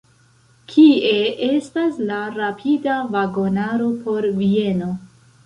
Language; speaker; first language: Esperanto; non-native, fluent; Central Kurdish